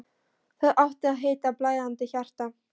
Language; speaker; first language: Icelandic; non-native, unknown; Polish